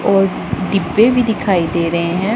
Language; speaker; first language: Hindi; non-native, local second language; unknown